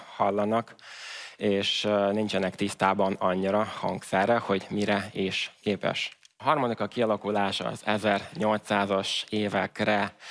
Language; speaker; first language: Hungarian; early bilingual, other home language; Ukrainian